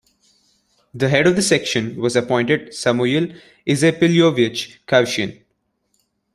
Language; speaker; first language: English; non-native, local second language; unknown